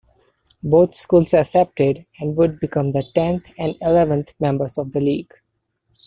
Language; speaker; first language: English; non-native, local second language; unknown